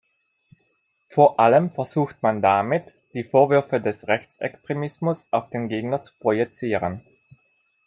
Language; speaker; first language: German; non-native, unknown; Italian